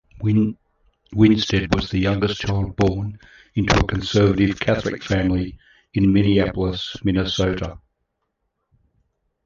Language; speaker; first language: English; native; English